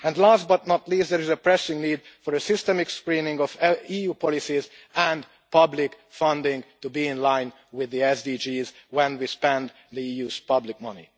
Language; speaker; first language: English; non-native, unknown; Hungarian